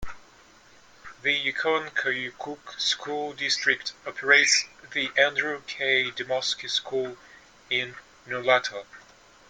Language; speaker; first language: English; native; English